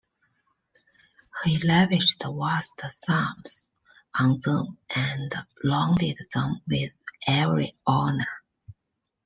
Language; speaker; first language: English; non-native, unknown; Chinese